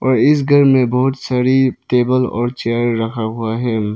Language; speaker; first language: Hindi; non-native, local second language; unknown